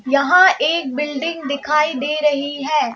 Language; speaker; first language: Hindi; native; Hindi